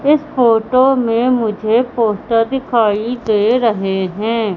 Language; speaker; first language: Hindi; native; Hindi